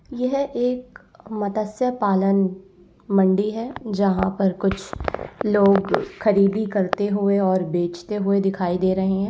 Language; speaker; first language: Hindi; native; Hindi